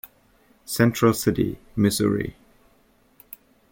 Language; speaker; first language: English; native; English